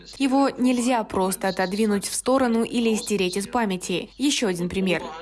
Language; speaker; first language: Russian; non-native, fluent; German